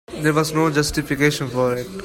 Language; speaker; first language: English; non-native, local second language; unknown